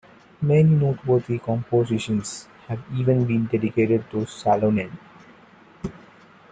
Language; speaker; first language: English; non-native, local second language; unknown